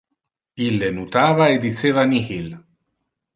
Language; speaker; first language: Interlingua; non-native, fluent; Italian